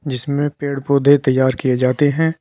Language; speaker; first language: Hindi; native; Hindi